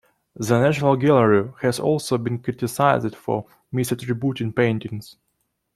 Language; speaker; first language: English; non-native, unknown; Russian